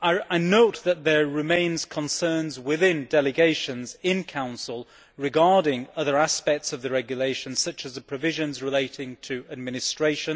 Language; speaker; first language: English; native; English